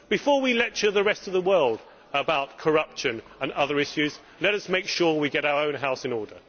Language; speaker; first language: English; native; English